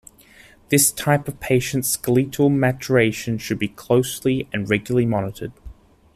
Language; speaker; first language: English; native; English